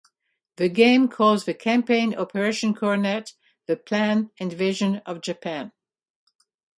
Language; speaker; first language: English; native; English